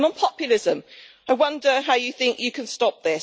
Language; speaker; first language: English; native; English